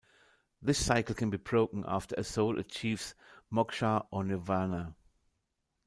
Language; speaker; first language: English; non-native, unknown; German